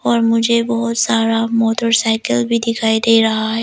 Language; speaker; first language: Hindi; non-native, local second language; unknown